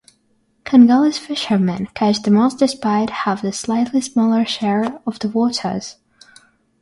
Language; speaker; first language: English; non-native, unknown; Russian